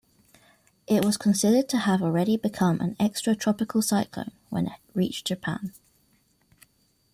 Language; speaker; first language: English; native; English